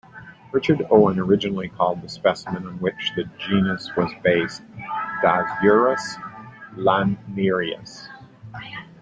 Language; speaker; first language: English; native; English